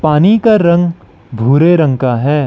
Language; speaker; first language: Hindi; non-native, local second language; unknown